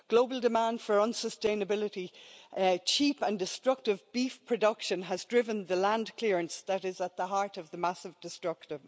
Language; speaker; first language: English; native; English